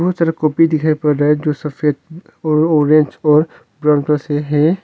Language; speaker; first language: Hindi; non-native, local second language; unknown